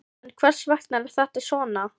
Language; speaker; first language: Icelandic; non-native, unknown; Filipino